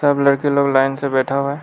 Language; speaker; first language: Hindi; non-native, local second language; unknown